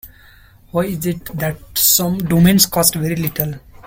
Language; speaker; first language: English; non-native, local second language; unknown